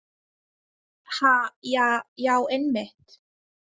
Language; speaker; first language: Icelandic; native; Icelandic